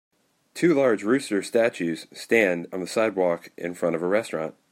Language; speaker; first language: English; native; English